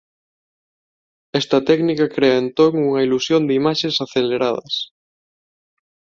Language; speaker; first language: Galician; non-native, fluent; Spanish